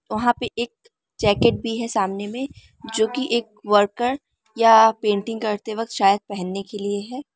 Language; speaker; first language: Hindi; non-native, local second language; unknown